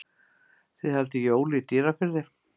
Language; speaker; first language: Icelandic; native; Icelandic